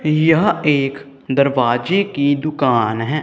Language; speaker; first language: Hindi; non-native, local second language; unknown